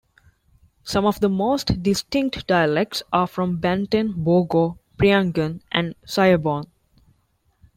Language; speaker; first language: English; non-native, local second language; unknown